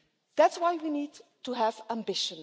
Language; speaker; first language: English; non-native, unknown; Dutch